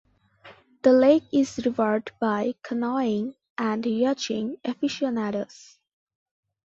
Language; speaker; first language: English; non-native, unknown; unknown